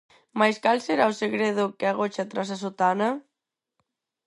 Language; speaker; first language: Galician; non-native, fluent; Spanish